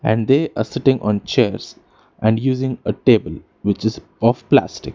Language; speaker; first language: English; non-native, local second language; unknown